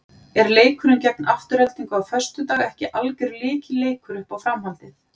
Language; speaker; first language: Icelandic; native; Icelandic